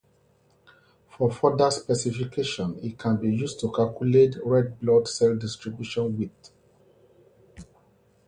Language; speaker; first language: English; non-native, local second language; Yoruba